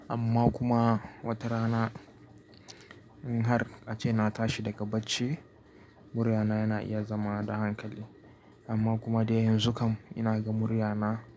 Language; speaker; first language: Hausa; native; Hausa